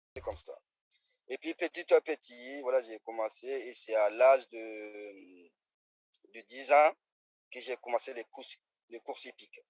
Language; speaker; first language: French; non-native, local second language; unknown